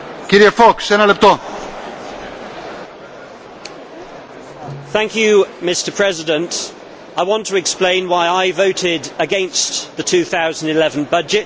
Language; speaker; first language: English; native; English